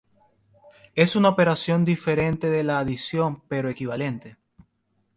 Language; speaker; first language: Spanish; native; Spanish